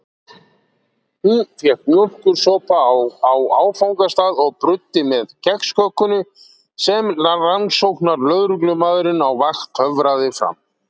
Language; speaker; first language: Icelandic; native; Icelandic